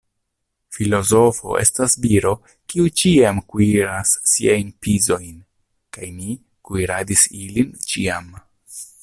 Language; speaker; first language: Esperanto; non-native, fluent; Italian